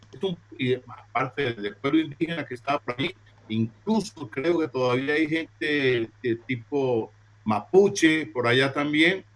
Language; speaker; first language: Spanish; native; Spanish